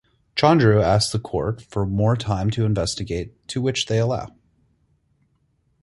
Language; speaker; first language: English; native; English